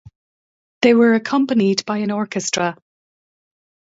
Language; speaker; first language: English; native; English